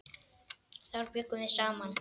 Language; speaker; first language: Icelandic; native; Icelandic